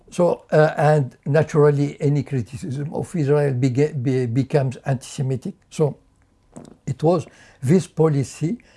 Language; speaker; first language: English; non-native, fluent; French